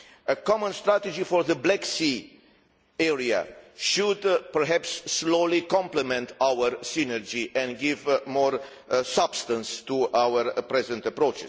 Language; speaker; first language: English; non-native, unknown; Romanian